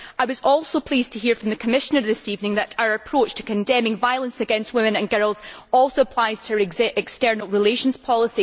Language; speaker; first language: English; native; English